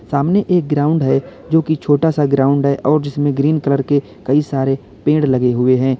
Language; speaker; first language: Hindi; native; Hindi